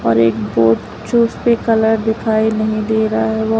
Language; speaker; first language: Hindi; native; Hindi